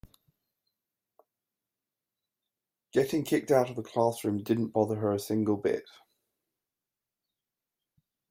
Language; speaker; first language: English; native; English